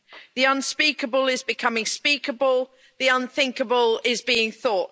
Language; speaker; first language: English; native; English